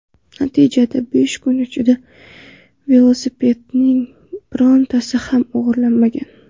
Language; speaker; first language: Uzbek; non-native, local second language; Kara-Kalpak